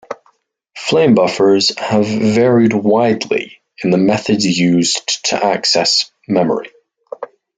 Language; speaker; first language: English; native; English